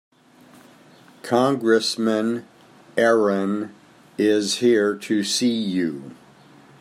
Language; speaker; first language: English; native; English